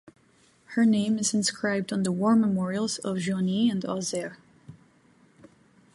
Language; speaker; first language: English; native; English